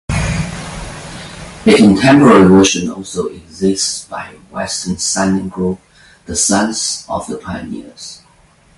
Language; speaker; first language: English; non-native, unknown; Chinese